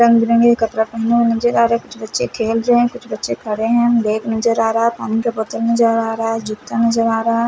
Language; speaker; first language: Hindi; non-native, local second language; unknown